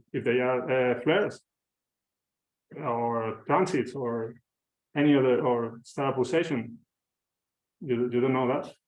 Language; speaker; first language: English; non-native, fluent; Spanish